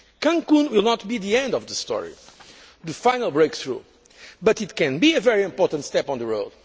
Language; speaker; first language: English; non-native, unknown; Portuguese